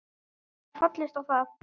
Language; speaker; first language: Icelandic; native; Icelandic